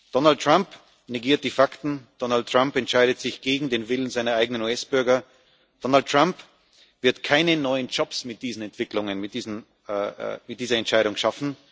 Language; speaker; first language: German; native; German